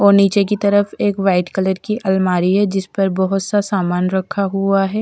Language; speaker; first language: Hindi; non-native, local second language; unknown